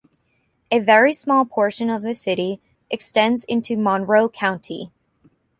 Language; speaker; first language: English; native; English